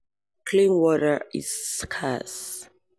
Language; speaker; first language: English; non-native, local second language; Yoruba